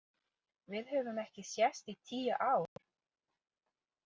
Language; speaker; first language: Icelandic; non-native, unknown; English